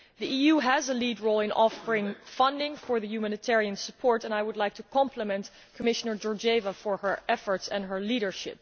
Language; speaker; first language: English; non-native, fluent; Dutch